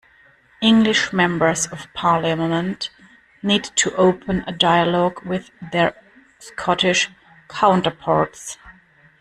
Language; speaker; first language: English; non-native, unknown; German